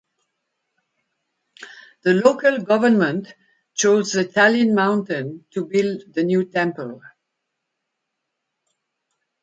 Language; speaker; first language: English; non-native, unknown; French